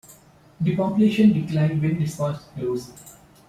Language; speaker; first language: English; non-native, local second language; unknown